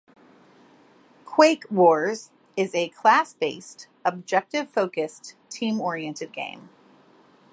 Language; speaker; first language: English; native; English